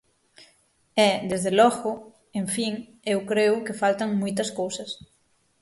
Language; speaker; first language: Galician; native; Galician